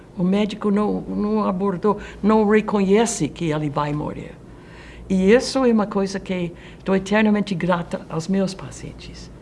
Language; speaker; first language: Portuguese; non-native, fluent; Dutch